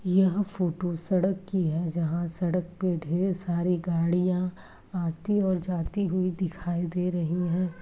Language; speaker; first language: Hindi; native; Hindi